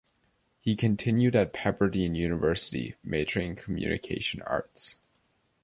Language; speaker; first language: English; native; English